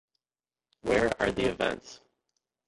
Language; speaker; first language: English; native; English